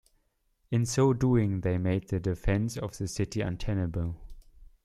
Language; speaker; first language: English; non-native, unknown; German